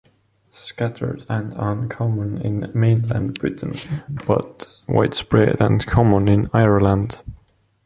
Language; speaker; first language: English; non-native, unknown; Estonian